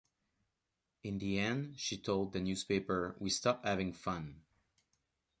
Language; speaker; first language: English; non-native, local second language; French